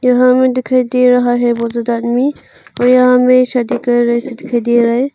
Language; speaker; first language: Hindi; non-native, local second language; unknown